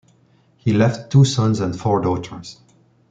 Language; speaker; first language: English; non-native, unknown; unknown